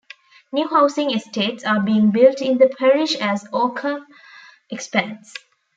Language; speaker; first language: English; non-native, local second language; Tamil